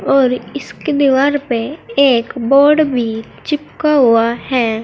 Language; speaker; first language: Hindi; native; Hindi